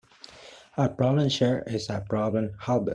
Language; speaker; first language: English; native; English